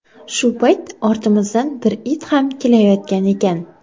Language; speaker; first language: Uzbek; non-native, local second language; Kara-Kalpak